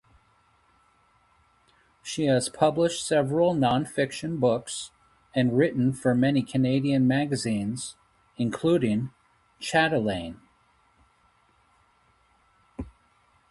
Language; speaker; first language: English; native; English